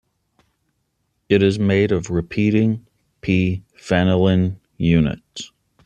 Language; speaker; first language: English; native; English